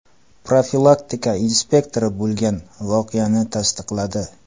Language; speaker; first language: Uzbek; non-native, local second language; Kara-Kalpak